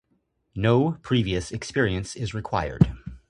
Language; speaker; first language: English; native; English